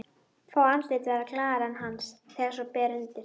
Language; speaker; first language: Icelandic; native; Icelandic